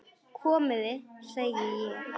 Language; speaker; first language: Icelandic; non-native, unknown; Polish